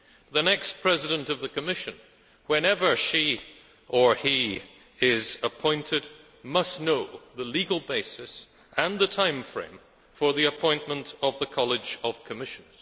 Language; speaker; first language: English; native; English